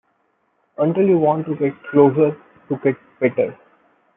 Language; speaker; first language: English; non-native, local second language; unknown